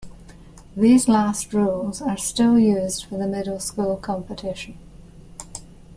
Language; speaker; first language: English; native; English